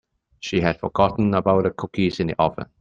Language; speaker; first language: English; non-native, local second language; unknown